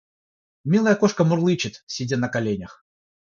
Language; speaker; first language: Russian; non-native, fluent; Georgian